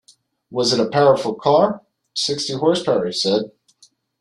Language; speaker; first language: English; native; English